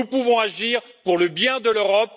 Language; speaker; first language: French; native; French